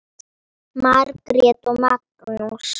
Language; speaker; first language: Icelandic; non-native, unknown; Polish